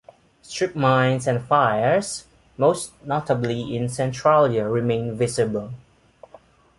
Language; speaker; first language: English; non-native, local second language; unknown